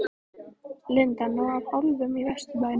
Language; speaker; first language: Icelandic; native; Icelandic